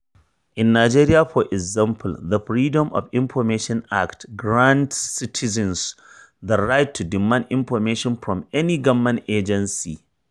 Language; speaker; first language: English; non-native, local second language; Hausa